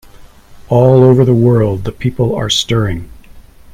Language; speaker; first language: English; native; English